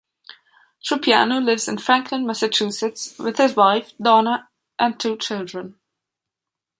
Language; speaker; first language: English; non-native, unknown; German